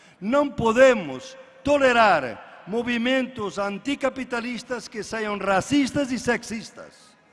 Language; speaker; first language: Spanish; non-native, related language; Portuguese